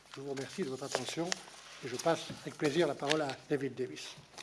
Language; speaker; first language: French; native; French